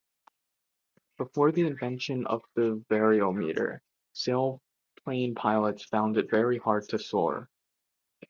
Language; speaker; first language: English; native; English